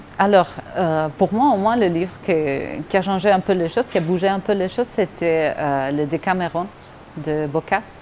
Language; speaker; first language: French; non-native, fluent; Spanish